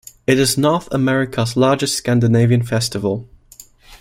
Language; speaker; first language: English; non-native, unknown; German